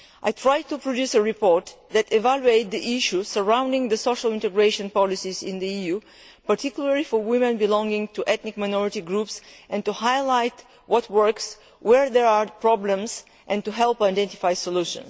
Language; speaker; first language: English; non-native, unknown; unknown